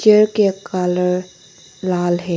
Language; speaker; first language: Hindi; non-native, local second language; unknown